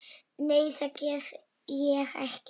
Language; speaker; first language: Icelandic; non-native, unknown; Polish